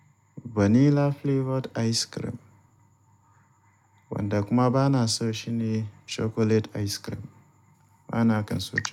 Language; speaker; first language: Hausa; native; Hausa